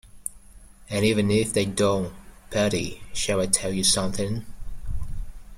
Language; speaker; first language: English; native; English